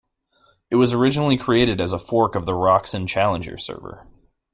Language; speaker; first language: English; native; English